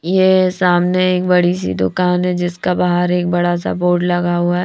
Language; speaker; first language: Hindi; native; Hindi